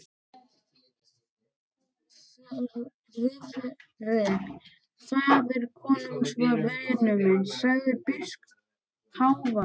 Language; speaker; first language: Icelandic; native; Icelandic